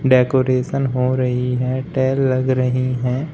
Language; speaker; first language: Hindi; native; Hindi